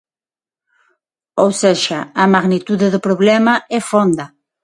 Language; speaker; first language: Galician; non-native, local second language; Spanish